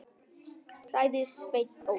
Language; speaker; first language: Icelandic; non-native, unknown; Vietnamese